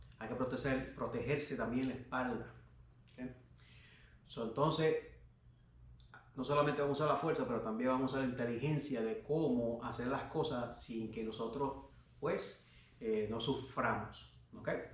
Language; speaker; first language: Spanish; native; Spanish